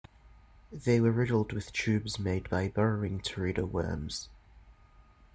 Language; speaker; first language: English; native; English